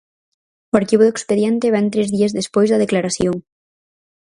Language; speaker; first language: Galician; native; Galician